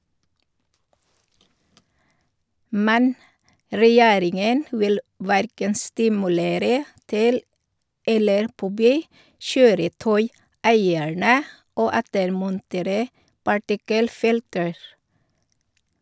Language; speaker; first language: Norwegian; non-native, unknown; Filipino